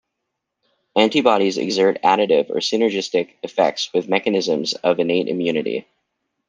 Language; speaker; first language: English; native; English